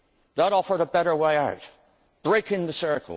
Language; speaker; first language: English; native; English